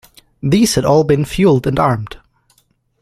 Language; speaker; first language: English; native; English